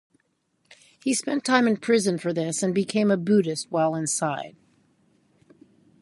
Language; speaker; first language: English; native; English